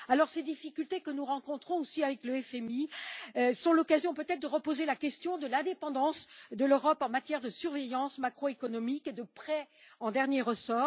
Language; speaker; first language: French; native; French